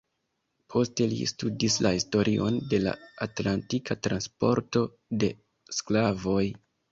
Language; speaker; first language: Esperanto; non-native, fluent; Kinyarwanda